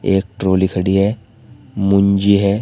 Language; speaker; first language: Hindi; native; Hindi